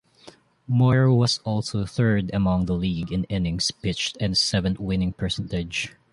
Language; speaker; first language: English; non-native, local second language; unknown